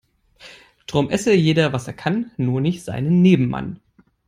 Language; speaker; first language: English; non-native, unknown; German